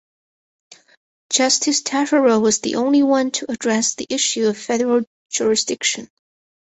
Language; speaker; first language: English; non-native, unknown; Chinese